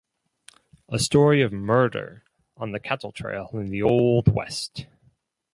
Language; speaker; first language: English; non-native, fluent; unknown